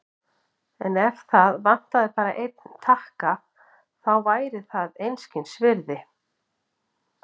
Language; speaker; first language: Icelandic; native; Icelandic